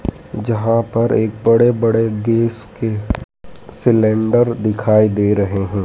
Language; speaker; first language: Hindi; native; Hindi